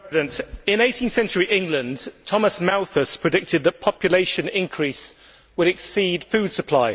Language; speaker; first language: English; native; English